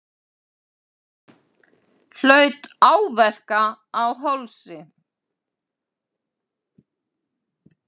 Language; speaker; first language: Icelandic; native; Icelandic